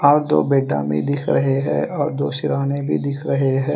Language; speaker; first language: Hindi; non-native, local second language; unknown